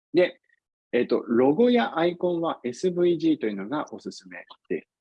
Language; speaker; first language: Japanese; non-native, fluent; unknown